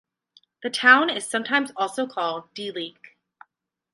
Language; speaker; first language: English; native; English